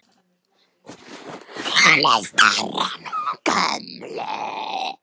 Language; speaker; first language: Icelandic; native; Icelandic